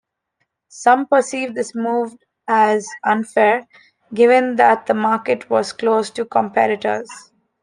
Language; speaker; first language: English; non-native, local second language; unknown